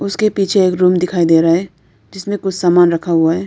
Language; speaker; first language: Hindi; non-native, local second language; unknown